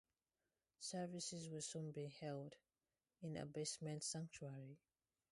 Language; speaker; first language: English; non-native, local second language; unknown